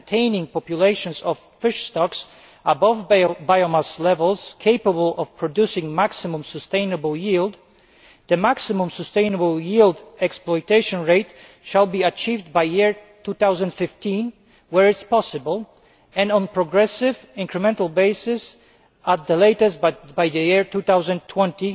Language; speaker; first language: English; non-native, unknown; Polish